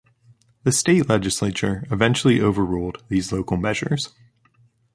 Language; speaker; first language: English; native; English